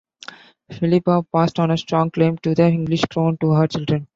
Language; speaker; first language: English; non-native, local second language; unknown